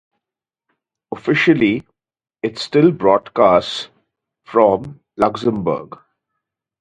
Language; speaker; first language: English; native; English